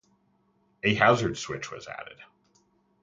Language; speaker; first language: English; native; English